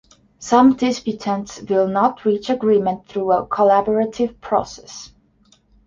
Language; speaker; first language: English; non-native, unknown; Estonian